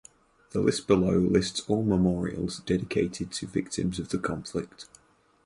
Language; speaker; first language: English; native; English